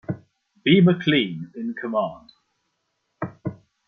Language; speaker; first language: English; non-native, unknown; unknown